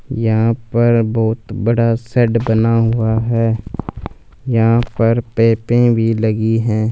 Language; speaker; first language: Hindi; non-native, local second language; Punjabi